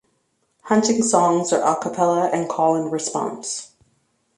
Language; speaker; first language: English; native; English